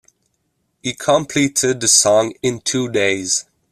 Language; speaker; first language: English; non-native, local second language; French